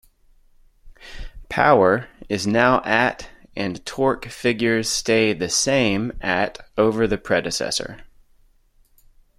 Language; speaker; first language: English; native; English